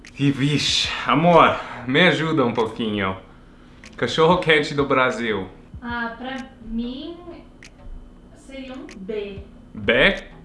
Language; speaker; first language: Portuguese; non-native, fluent; English